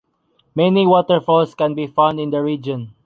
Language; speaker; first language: English; non-native, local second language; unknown